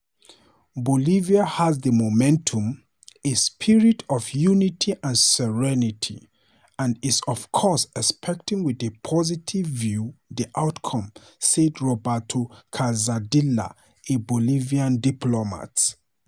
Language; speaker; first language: English; non-native, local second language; Hausa